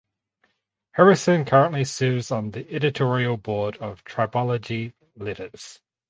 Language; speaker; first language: English; native; English